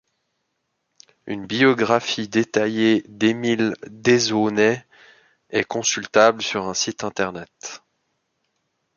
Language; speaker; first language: French; native; French